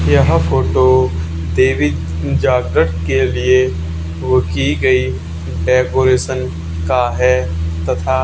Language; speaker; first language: Hindi; native; Hindi